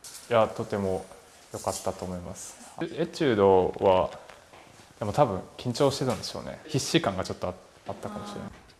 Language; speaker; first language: Japanese; native; Japanese